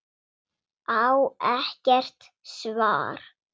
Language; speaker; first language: Icelandic; non-native, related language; Swedish